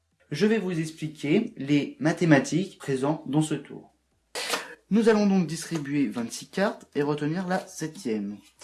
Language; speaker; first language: French; native; French